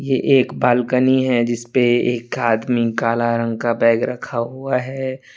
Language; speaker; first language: Hindi; non-native, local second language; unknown